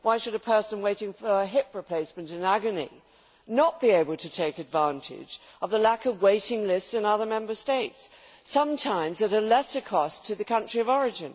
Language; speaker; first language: English; native; English